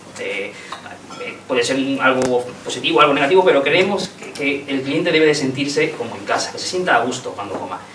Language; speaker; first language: Spanish; native; Spanish